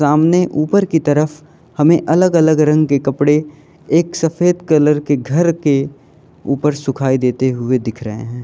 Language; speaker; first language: Hindi; native; Hindi